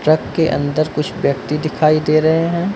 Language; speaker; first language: Hindi; native; Hindi